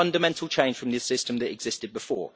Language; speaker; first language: English; native; English